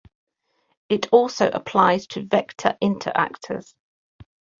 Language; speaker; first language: English; native; English